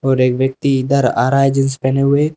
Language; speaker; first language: Hindi; native; Hindi